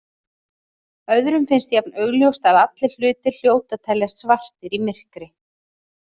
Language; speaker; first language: Icelandic; native; Icelandic